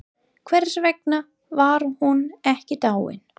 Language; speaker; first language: Icelandic; non-native, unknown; English